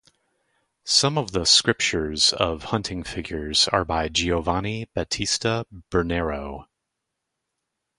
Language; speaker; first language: English; native; English